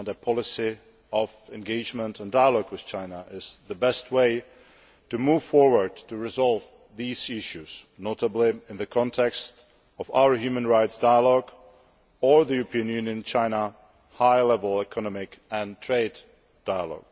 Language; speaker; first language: English; non-native, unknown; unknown